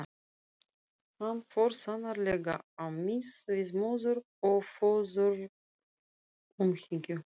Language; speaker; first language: Icelandic; non-native, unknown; Russian